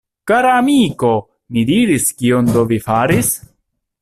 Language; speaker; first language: Esperanto; non-native, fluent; Italian